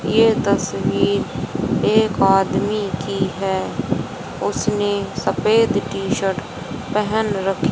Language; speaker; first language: Hindi; native; Hindi